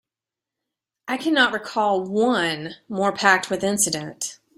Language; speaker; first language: English; native; English